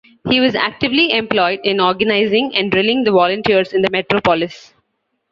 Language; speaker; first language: English; non-native, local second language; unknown